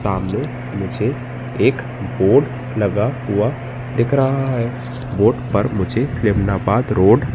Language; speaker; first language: Hindi; native; Hindi